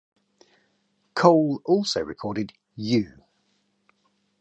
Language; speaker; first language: English; native; English